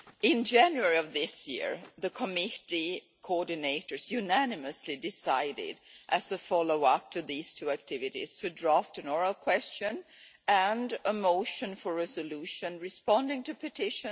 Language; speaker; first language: English; non-native, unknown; Swedish